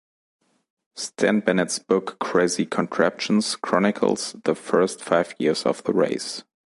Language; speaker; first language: English; non-native, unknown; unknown